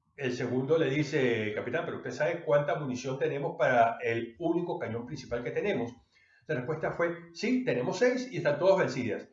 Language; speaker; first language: Spanish; native; Spanish